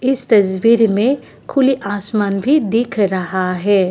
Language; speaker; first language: Hindi; non-native, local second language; Assamese